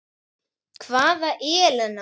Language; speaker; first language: Icelandic; native; Icelandic